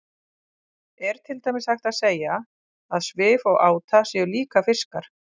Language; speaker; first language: Icelandic; native; Icelandic